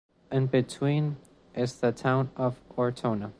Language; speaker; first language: English; non-native, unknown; Spanish